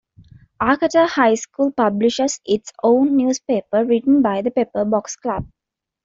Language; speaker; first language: English; non-native, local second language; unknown